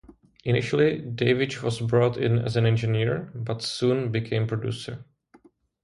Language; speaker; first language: English; non-native, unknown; Czech